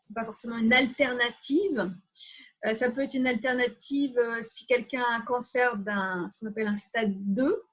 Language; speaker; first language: French; native; French